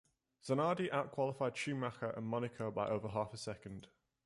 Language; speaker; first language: English; native; English